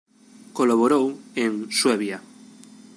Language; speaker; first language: Galician; native; Galician